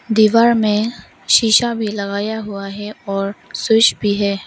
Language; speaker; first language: Hindi; non-native, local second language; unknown